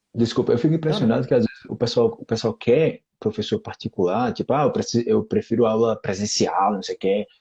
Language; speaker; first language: Portuguese; native; Portuguese